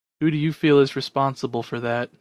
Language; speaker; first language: English; native; English